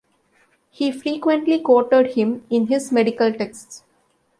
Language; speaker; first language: English; non-native, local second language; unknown